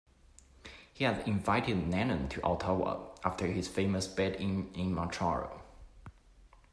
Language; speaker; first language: English; non-native, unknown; Chinese